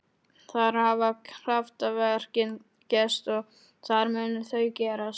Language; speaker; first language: Icelandic; non-native, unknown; Polish